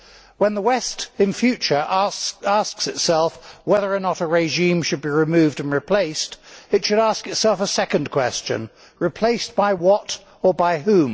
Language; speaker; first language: English; native; English